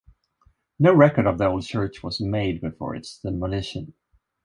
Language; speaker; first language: English; non-native, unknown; Swedish